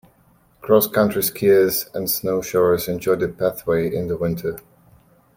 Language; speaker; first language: English; native; English